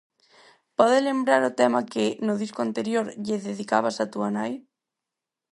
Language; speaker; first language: Galician; non-native, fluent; Spanish